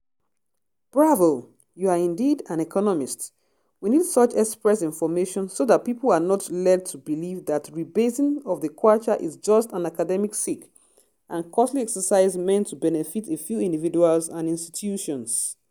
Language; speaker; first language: English; non-native, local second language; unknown